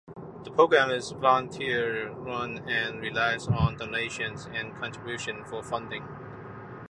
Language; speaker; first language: English; non-native, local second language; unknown